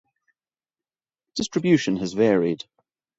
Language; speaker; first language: English; native; English